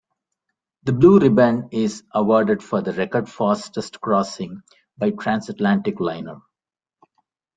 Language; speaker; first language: English; non-native, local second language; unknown